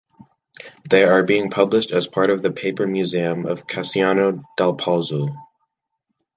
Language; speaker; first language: English; native; English